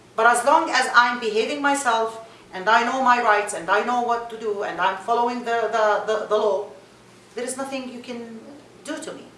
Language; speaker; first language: English; non-native, fluent; Arabic